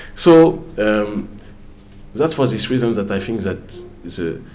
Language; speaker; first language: English; non-native, fluent; French